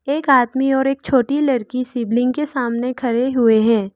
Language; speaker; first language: Hindi; early bilingual, other home language; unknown